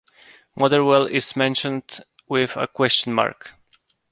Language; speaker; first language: English; non-native, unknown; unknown